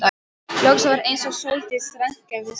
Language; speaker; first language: Icelandic; non-native, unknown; Polish